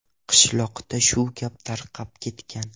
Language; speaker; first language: Uzbek; non-native, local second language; Russian